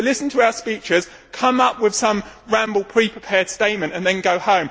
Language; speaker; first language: English; native; English